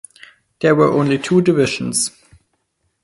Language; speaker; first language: English; non-native, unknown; German